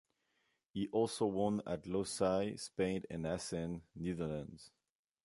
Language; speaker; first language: English; non-native, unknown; French